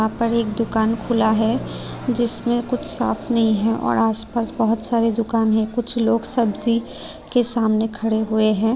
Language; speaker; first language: Hindi; non-native, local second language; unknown